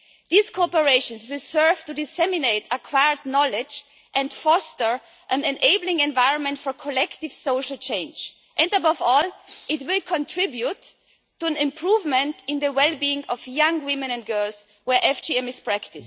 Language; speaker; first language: English; non-native, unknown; German